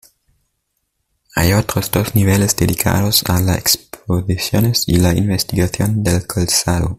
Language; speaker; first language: Spanish; native; Spanish